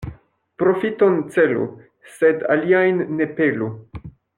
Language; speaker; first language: Esperanto; non-native, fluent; French